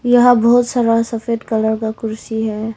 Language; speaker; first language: Hindi; early bilingual, other home language; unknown